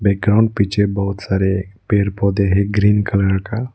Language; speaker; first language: Hindi; non-native, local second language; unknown